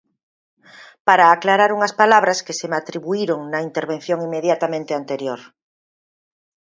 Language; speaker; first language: Galician; native; Galician